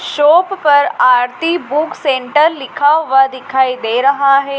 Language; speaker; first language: Hindi; native; Hindi